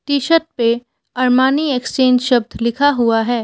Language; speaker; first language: Hindi; non-native, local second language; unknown